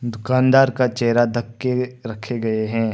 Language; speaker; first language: Hindi; non-native, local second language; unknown